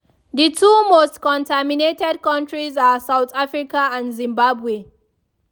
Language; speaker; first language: English; non-native, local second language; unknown